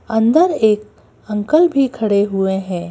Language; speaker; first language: Hindi; native; Hindi